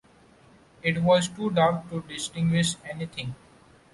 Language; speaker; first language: English; non-native, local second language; Marathi